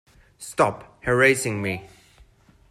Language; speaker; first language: English; non-native, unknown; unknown